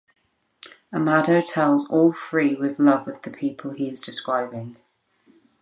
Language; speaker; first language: English; native; English